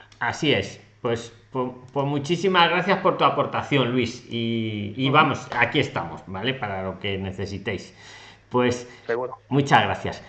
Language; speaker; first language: Spanish; native; Spanish